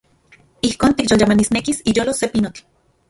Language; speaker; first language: Central Puebla Nahuatl; non-native, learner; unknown